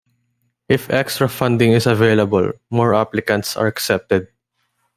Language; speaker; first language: English; non-native, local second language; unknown